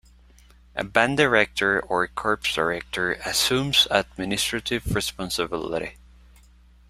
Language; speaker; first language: English; non-native, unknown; Spanish